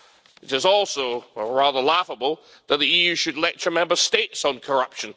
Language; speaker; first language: English; native; English